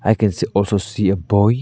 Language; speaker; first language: English; non-native, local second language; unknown